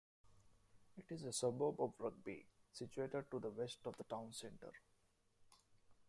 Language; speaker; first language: English; non-native, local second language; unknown